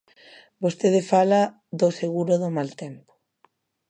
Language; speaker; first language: Galician; native; Galician